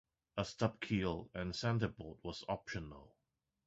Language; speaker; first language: English; non-native, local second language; Cantonese